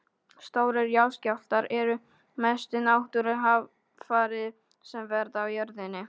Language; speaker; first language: Icelandic; non-native, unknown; Polish